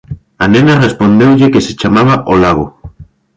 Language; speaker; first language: Galician; native; Galician